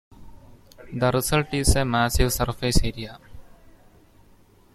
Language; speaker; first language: English; non-native, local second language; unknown